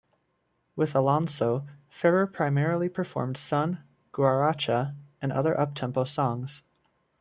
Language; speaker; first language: English; native; English